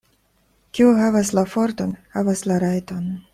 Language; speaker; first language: Esperanto; non-native, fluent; Russian